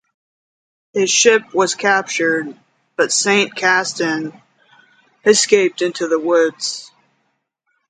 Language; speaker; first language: English; native; English